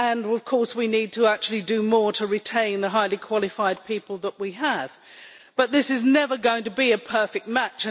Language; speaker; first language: English; native; English